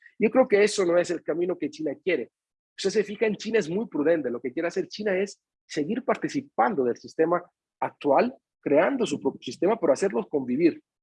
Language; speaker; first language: Spanish; non-native, fluent; Italian